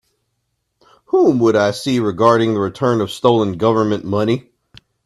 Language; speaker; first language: English; native; English